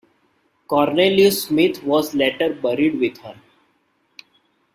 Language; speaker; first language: English; non-native, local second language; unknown